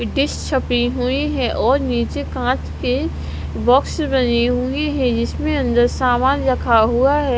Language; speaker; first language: Hindi; non-native, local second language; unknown